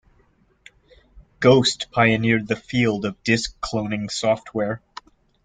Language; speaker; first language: English; native; English